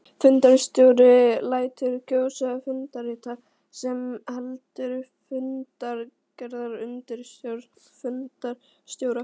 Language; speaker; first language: Icelandic; native; Icelandic